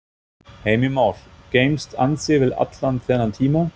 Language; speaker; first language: Icelandic; non-native, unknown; German